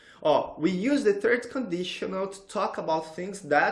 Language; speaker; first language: English; non-native, fluent; Portuguese